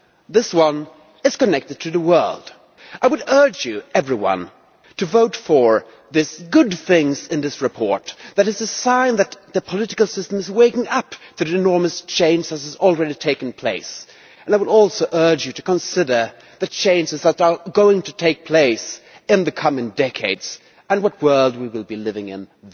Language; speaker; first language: English; non-native, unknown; Swedish